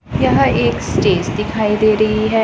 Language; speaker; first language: Hindi; non-native, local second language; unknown